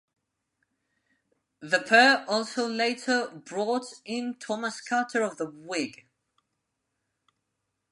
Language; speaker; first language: English; non-native, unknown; Spanish